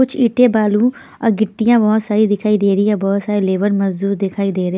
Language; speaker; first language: Hindi; non-native, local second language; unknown